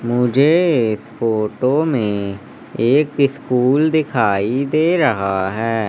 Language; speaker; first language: Hindi; native; Hindi